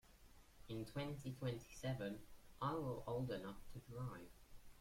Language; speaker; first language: English; native; English